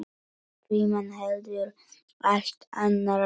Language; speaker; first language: Icelandic; non-native, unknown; Polish